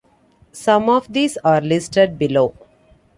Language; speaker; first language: English; non-native, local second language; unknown